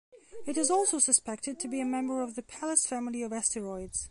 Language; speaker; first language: English; non-native, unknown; Belarusian